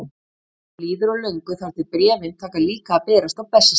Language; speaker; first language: Icelandic; native; Icelandic